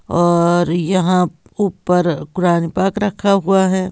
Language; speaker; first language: Hindi; native; Hindi